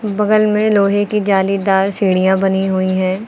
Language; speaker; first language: Hindi; native; Hindi